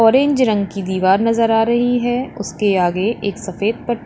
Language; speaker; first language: Hindi; native; Hindi